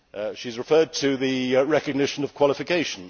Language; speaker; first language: English; native; English